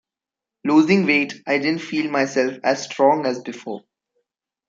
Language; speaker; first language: English; non-native, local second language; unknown